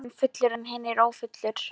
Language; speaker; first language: Icelandic; non-native, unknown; Polish